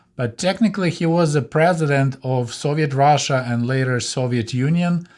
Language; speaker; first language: English; non-native, fluent; Russian